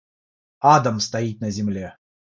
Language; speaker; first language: Russian; non-native, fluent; Georgian